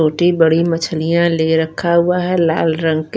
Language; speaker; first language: Hindi; non-native, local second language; Punjabi